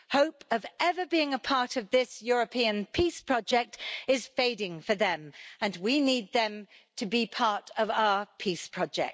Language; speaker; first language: English; native; English